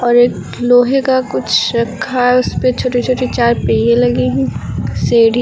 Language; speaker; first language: Hindi; native; Hindi